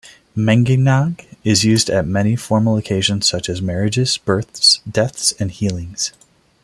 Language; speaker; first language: English; non-native, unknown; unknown